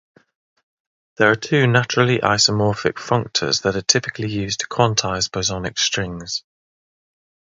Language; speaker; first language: English; native; English